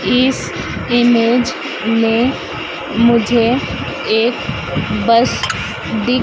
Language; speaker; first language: Hindi; native; Hindi